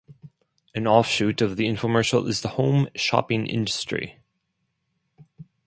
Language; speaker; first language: English; non-native, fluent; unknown